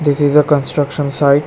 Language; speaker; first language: English; non-native, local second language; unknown